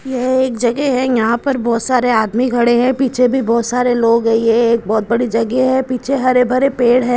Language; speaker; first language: Hindi; non-native, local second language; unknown